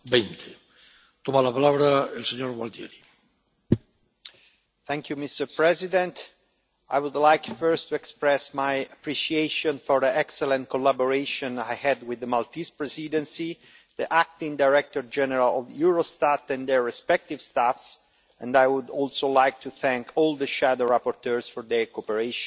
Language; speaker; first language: English; non-native, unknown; Italian